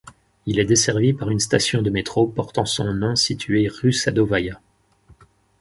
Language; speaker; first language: French; native; French